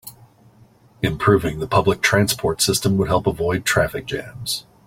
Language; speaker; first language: English; native; English